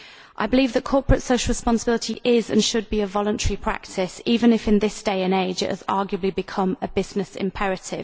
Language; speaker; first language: English; native; English